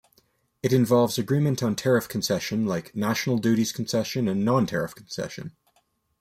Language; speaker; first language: English; native; English